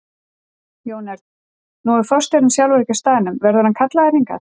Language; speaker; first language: Icelandic; native; Icelandic